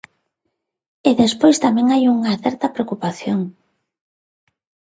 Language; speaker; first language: Galician; non-native, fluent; Spanish